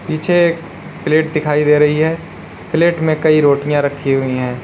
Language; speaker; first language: Hindi; native; Hindi